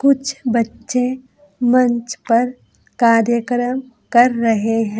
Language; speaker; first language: Hindi; native; Hindi